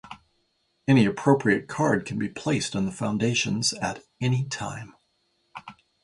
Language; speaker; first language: English; native; English